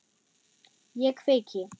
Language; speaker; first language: Icelandic; non-native, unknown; German